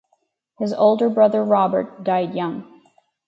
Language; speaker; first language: English; native; English